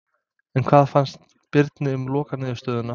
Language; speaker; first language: Icelandic; non-native, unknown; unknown